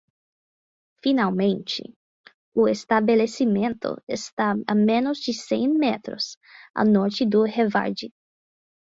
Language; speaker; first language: Portuguese; non-native, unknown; English